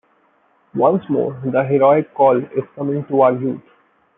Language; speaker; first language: English; non-native, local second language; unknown